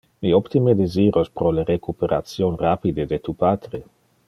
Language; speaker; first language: Interlingua; non-native, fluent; Dutch